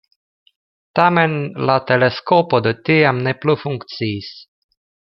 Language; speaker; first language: Esperanto; non-native, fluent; Russian